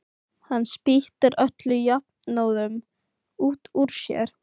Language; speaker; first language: Icelandic; non-native, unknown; Filipino